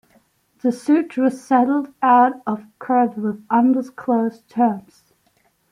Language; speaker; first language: English; non-native, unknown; German